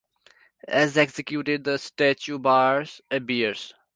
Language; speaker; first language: English; non-native, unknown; Nepali